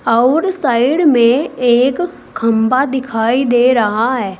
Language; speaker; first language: Hindi; native; Hindi